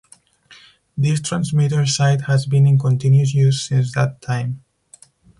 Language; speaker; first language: English; non-native, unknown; Spanish